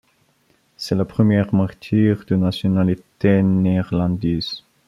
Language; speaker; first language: French; non-native, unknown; Bulgarian